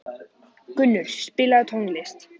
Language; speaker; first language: Icelandic; native; Icelandic